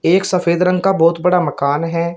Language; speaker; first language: Hindi; native; Hindi